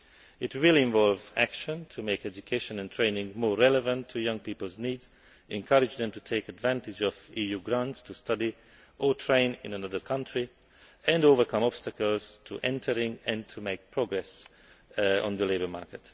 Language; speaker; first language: English; non-native, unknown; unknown